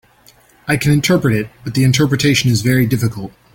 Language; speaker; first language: English; native; English